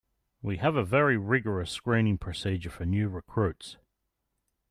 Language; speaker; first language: English; native; English